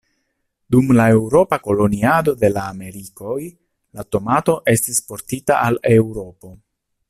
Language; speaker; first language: Esperanto; non-native, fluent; Italian